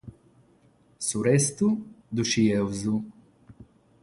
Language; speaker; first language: Sardinian; non-native, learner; Catalan